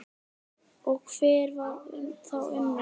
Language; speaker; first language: Icelandic; native; Icelandic